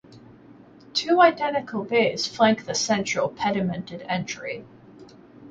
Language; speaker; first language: English; native; English